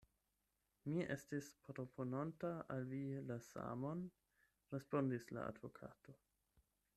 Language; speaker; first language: Esperanto; non-native, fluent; German